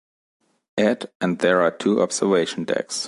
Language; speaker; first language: English; non-native, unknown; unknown